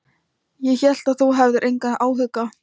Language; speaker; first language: Icelandic; non-native, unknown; Thai